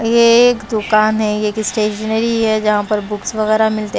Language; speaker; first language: Hindi; non-native, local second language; Punjabi